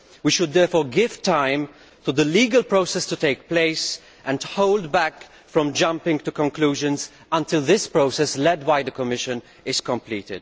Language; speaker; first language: English; non-native, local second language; Maltese